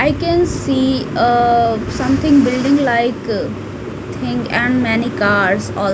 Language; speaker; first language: English; non-native, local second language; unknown